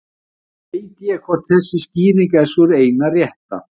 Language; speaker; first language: Icelandic; native; Icelandic